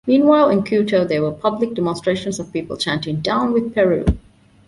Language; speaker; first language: English; non-native, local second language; Divehi